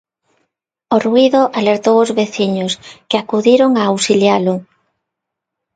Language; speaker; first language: Galician; non-native, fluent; Spanish